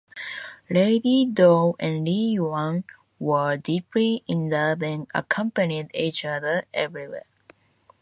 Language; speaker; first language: English; non-native, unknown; Japanese